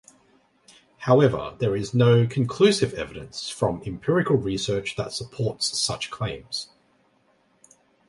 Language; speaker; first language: English; native; English